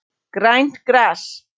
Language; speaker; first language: Icelandic; non-native, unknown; Polish